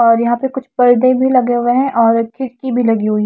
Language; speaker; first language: Hindi; non-native, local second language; Punjabi